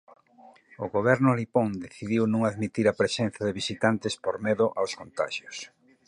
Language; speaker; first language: Galician; native; Galician